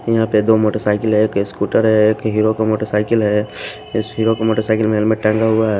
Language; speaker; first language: Hindi; non-native, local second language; Bhojpuri